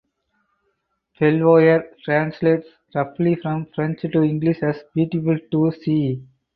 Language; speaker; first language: English; non-native, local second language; Tamil